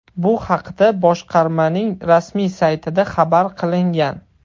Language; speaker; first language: Uzbek; non-native, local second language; Russian